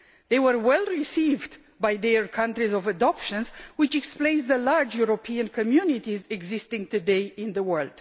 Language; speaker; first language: English; non-native, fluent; Romanian